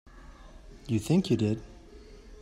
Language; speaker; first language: English; native; English